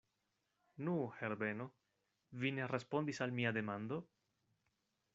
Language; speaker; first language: Esperanto; non-native, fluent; Spanish